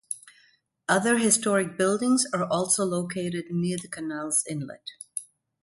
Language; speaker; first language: English; non-native, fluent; German